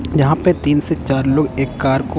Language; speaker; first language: Hindi; non-native, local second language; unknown